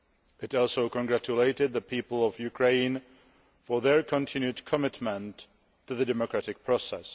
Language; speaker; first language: English; non-native, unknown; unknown